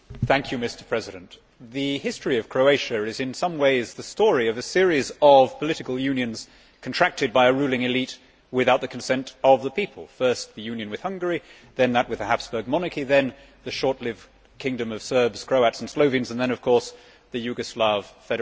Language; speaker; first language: English; native; English